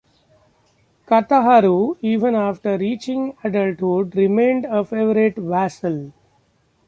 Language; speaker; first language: English; non-native, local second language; Marathi